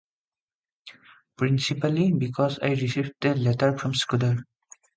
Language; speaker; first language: English; non-native, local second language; Assamese